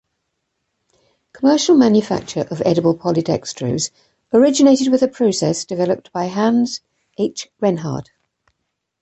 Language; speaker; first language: English; native; English